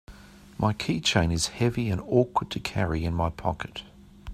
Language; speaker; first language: English; native; English